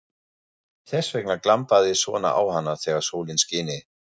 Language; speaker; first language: Icelandic; non-native, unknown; German